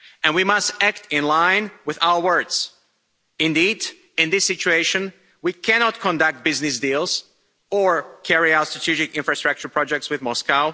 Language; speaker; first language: English; non-native, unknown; Slovak